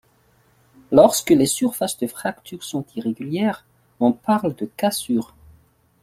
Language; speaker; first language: French; non-native, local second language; Malagasy